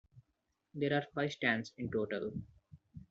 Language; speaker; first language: English; non-native, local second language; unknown